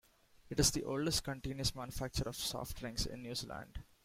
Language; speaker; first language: English; non-native, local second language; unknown